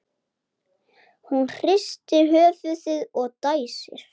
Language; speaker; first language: Icelandic; native; Icelandic